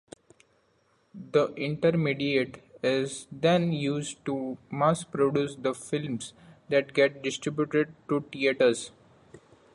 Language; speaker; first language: English; non-native, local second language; Marathi